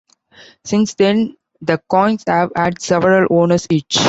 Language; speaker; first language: English; non-native, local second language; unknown